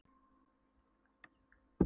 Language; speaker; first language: Icelandic; non-native, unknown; Polish